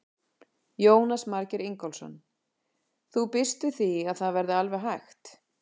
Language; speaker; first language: Icelandic; native; Icelandic